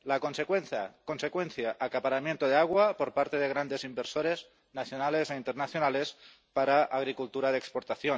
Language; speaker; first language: Spanish; non-native, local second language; Catalan